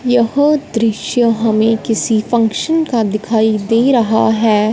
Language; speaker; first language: Hindi; non-native, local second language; Punjabi